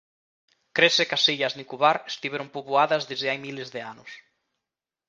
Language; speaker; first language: Galician; native; Galician